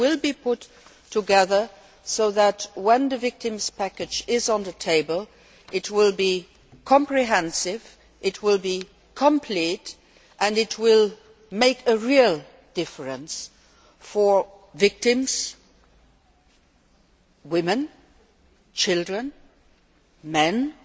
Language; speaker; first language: English; non-native, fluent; Luxembourgish